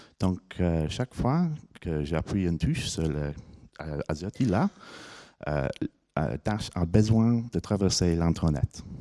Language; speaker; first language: French; non-native, fluent; English